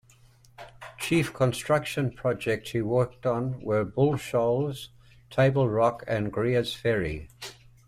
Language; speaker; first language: English; native; English